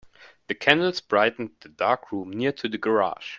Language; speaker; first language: English; non-native, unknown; German